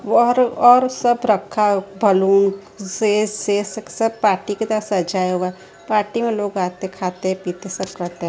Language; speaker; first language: Hindi; non-native, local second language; Gujarati